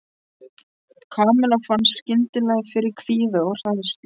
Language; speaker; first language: Icelandic; non-native, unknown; English